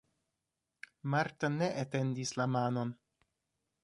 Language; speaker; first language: Esperanto; non-native, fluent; English